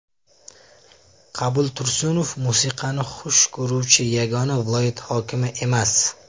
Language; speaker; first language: Uzbek; native; Uzbek